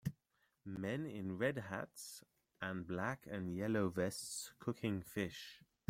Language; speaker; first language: English; native; English